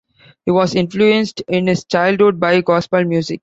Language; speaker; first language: English; non-native, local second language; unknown